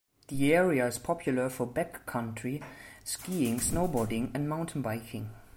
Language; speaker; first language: English; non-native, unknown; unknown